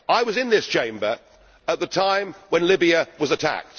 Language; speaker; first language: English; native; English